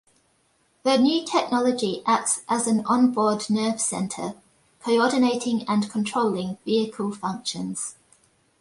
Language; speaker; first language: English; native; English